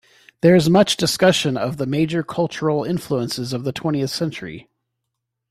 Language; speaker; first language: English; native; English